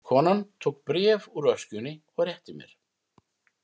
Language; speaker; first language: Icelandic; native; Icelandic